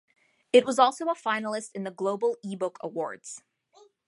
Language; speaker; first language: English; native; English